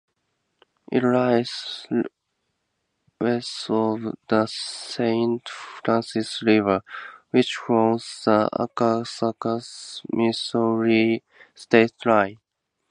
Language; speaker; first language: English; native; English